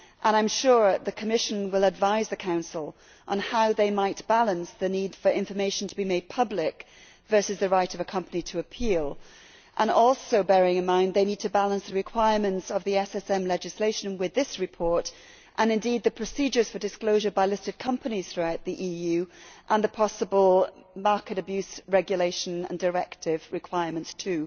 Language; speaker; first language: English; native; English